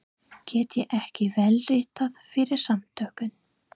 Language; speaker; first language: Icelandic; non-native, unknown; English